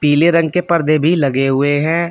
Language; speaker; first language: Hindi; native; Hindi